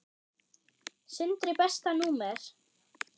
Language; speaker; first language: Icelandic; non-native, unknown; German